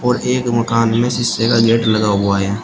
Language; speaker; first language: Hindi; native; Hindi